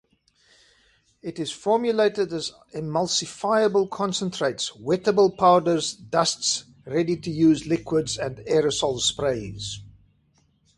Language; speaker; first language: English; non-native, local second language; Afrikaans